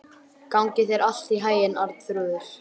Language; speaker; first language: Icelandic; native; Icelandic